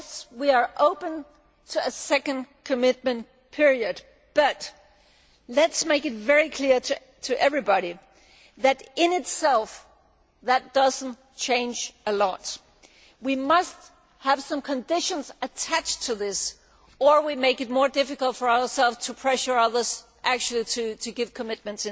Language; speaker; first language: English; non-native, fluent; Danish